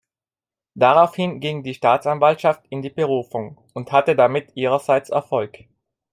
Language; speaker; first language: German; non-native, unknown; Italian